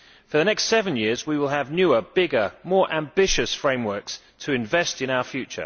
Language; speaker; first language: English; native; English